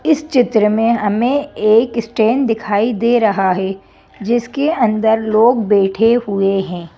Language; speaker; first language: Hindi; native; Hindi